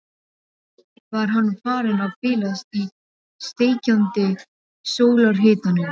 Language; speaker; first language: Icelandic; non-native, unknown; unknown